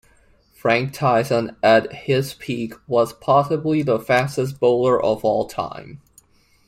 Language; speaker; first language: English; non-native, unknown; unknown